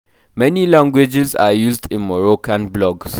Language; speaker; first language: English; non-native, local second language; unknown